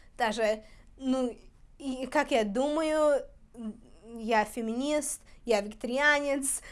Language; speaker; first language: Russian; early bilingual, heritage; Russian